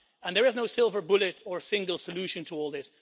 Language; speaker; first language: English; non-native, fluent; Dutch